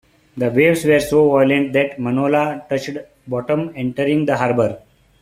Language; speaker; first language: English; non-native, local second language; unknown